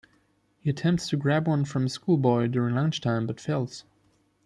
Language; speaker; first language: English; non-native, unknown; German